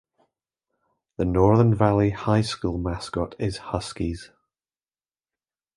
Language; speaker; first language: English; native; English